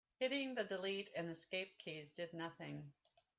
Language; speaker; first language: English; native; English